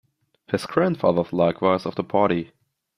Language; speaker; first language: English; non-native, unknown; German